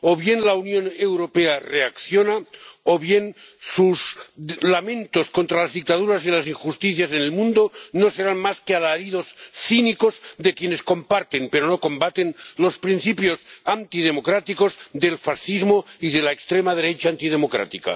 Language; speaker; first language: Spanish; non-native, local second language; Catalan